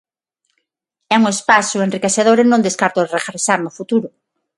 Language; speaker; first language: Galician; non-native, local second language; Spanish